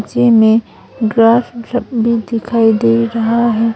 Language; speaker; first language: Hindi; non-native, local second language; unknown